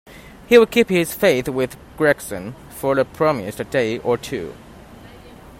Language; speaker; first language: English; non-native, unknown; Chinese